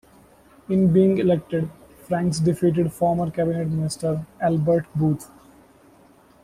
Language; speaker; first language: English; non-native, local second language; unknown